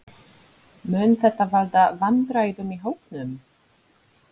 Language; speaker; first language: Icelandic; non-native, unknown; Polish